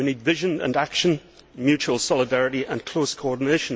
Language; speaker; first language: English; native; English